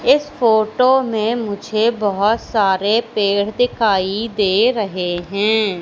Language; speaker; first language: Hindi; native; Hindi